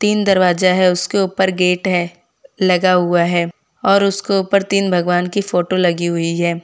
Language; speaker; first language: Hindi; non-native, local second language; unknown